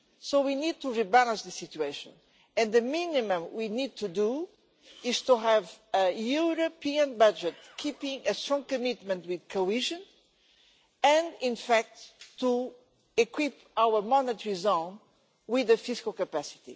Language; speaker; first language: English; non-native, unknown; Portuguese